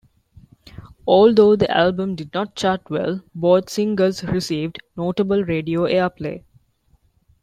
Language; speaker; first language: English; non-native, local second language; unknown